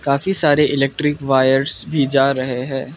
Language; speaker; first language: Hindi; non-native, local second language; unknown